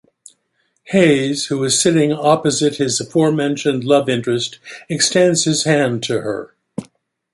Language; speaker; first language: English; native; English